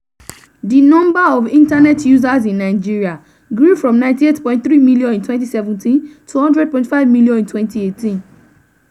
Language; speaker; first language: English; non-native, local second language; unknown